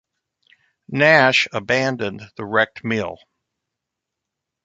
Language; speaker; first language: English; native; English